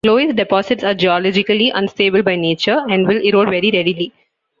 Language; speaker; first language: English; non-native, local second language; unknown